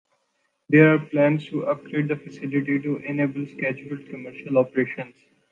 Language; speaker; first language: English; non-native, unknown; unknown